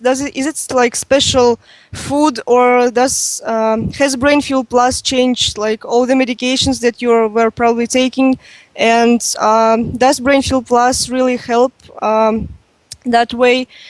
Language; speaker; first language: English; non-native, fluent; Russian